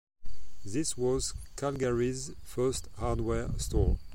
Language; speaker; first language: English; non-native, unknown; French